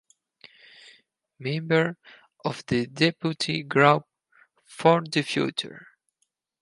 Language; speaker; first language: English; non-native, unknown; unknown